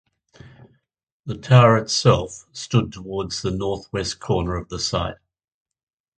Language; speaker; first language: English; native; English